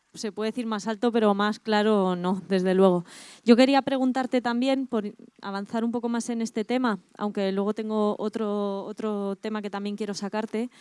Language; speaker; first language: Spanish; native; Spanish